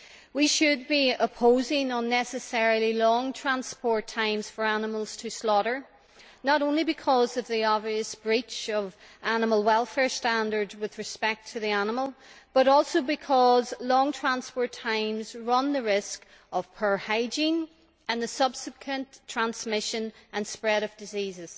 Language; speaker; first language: English; native; English